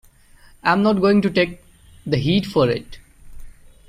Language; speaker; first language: English; non-native, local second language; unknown